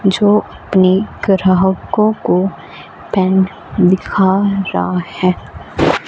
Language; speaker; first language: Hindi; non-native, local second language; Punjabi